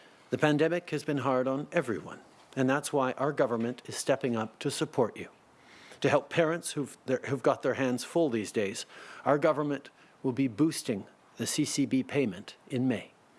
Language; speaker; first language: English; early bilingual, other home language; French